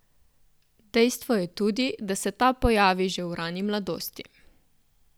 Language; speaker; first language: Slovenian; native; Slovenian